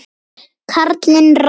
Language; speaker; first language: Icelandic; native; Icelandic